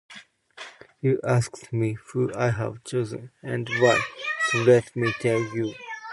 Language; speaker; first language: English; non-native, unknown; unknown